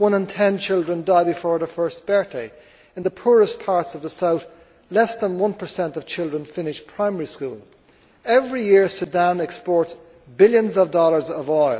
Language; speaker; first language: English; native; English